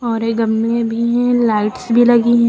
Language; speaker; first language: Hindi; native; Hindi